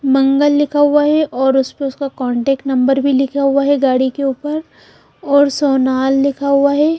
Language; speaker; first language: Hindi; non-native, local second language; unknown